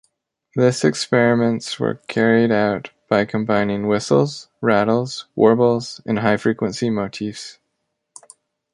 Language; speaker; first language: English; native; English